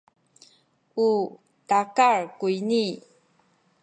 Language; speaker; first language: Sakizaya; non-native, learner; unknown